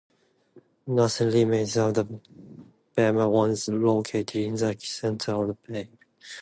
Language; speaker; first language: English; non-native, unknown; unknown